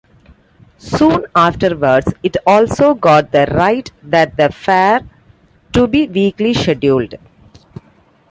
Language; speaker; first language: English; non-native, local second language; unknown